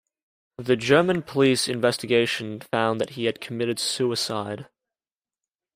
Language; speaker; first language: English; native; English